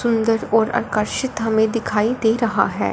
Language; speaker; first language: Hindi; non-native, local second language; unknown